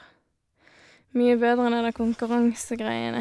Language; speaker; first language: Norwegian; native; Norwegian